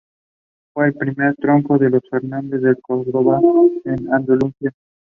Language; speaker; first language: English; non-native, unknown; Spanish